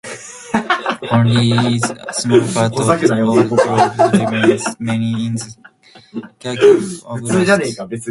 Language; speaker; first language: English; non-native, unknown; Japanese